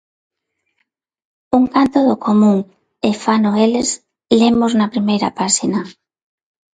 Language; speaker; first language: Galician; non-native, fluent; Spanish